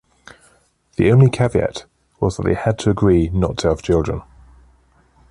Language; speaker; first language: English; native; English